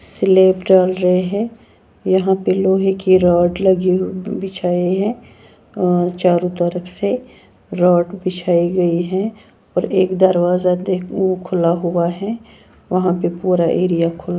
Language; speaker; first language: Hindi; native; Hindi